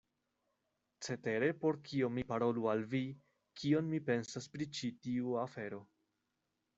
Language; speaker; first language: Esperanto; non-native, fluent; Spanish